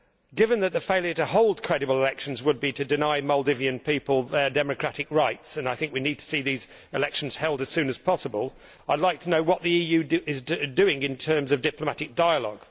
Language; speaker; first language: English; native; English